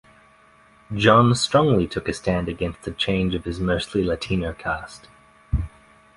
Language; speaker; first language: English; native; English